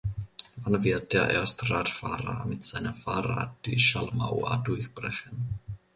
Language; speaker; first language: German; non-native, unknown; Finnish